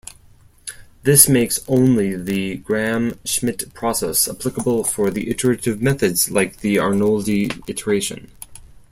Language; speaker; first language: English; non-native, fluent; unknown